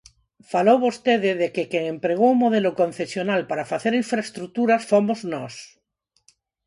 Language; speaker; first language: Galician; non-native, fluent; Spanish